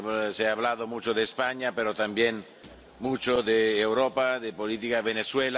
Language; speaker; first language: Spanish; non-native, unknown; Italian